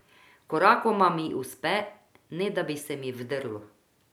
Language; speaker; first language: Slovenian; non-native, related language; Croatian